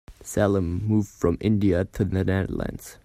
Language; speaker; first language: English; non-native, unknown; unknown